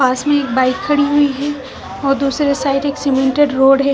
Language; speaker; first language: Hindi; non-native, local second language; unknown